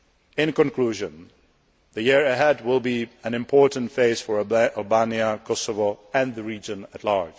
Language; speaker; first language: English; non-native, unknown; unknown